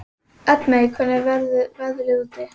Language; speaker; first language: Icelandic; native; Icelandic